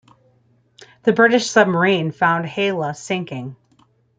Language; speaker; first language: English; native; English